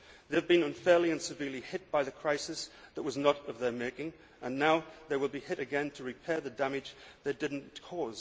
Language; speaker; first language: English; native; English